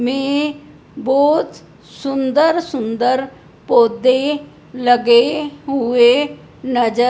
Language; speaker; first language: Hindi; non-native, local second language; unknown